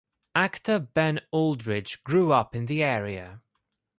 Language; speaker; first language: English; non-native, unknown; Greek